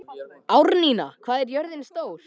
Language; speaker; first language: Icelandic; native; Icelandic